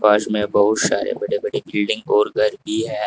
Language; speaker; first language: Hindi; native; Hindi